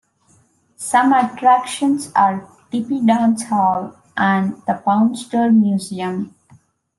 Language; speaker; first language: English; non-native, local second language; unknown